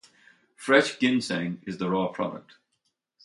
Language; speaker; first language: English; native; English